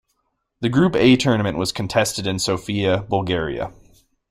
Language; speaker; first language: English; native; English